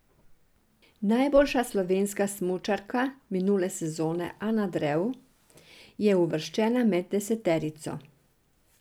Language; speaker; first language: Slovenian; non-native, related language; Serbian